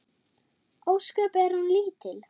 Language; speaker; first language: Icelandic; non-native, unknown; German